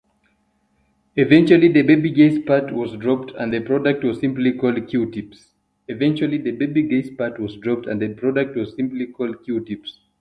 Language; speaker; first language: English; non-native, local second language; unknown